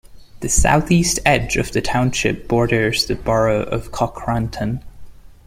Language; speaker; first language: English; non-native, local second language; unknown